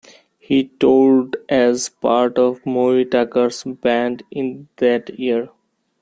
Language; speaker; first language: English; non-native, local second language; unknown